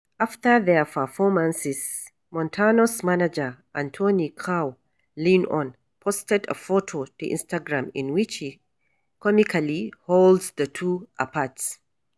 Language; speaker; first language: English; non-native, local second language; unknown